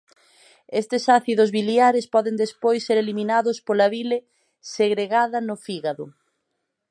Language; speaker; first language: Galician; native; Galician